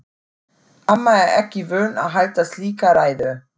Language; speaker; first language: Icelandic; non-native, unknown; German